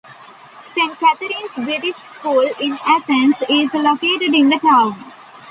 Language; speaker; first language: English; non-native, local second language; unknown